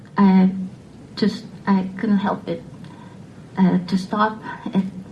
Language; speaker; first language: English; non-native, learner; Japanese